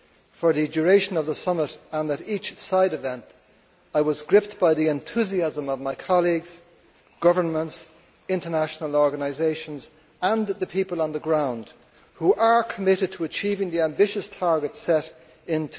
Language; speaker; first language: English; native; English